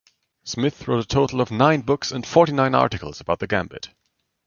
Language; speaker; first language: English; non-native, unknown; German